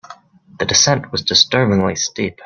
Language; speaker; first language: English; native; English